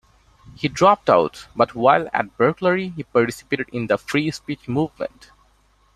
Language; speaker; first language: English; non-native, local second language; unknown